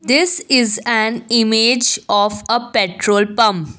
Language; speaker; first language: English; non-native, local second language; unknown